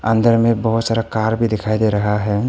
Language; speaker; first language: Hindi; non-native, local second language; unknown